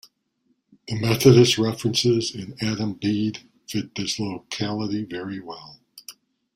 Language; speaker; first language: English; native; English